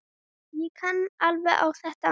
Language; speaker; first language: Icelandic; native; Icelandic